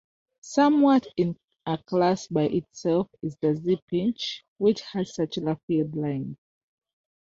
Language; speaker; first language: English; non-native, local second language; Ganda